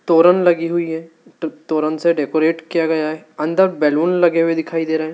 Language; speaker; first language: Hindi; native; Hindi